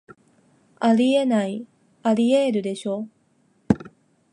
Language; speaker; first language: Japanese; non-native, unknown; Chinese